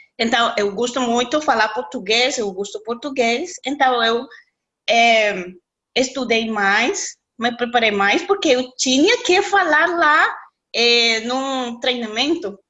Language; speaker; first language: Portuguese; non-native, learner; Spanish